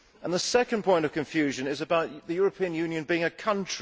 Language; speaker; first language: English; native; English